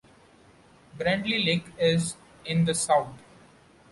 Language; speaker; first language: English; non-native, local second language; Marathi